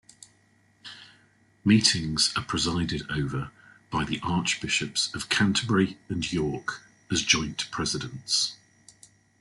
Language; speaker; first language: English; native; English